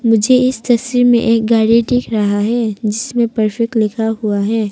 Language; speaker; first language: Hindi; non-native, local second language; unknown